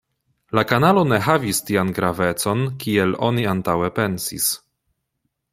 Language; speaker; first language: Esperanto; non-native, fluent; Polish